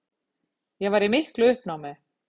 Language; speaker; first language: Icelandic; native; Icelandic